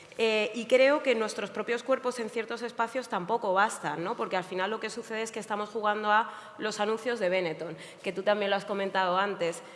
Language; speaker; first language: Spanish; native; Spanish